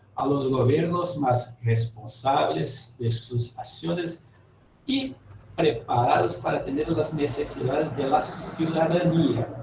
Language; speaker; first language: Spanish; non-native, related language; Portuguese